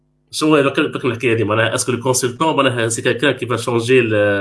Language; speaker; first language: Arabic; native; Arabic